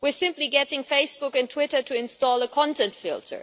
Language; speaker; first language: English; non-native, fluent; German